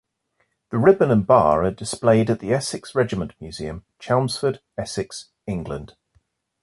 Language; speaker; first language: English; native; English